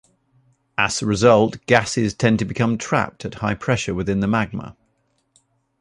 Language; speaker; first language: English; native; English